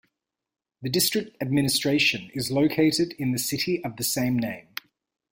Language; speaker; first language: English; native; English